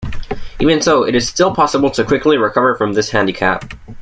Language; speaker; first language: English; native; English